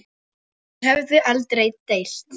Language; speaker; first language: Icelandic; non-native, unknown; Polish